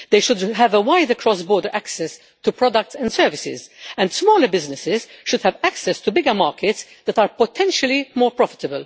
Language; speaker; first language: English; non-native, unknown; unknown